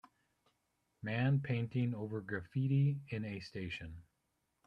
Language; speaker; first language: English; native; English